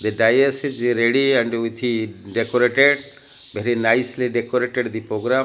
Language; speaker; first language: English; non-native, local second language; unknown